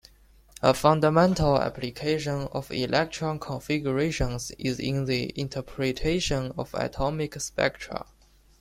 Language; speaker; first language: English; non-native, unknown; Chinese